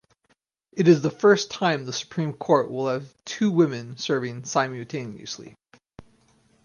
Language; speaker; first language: English; native; English